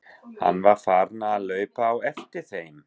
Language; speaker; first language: Icelandic; non-native, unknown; German